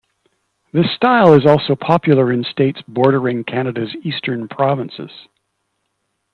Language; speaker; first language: English; native; English